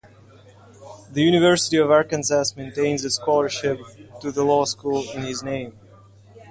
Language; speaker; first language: English; non-native, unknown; Russian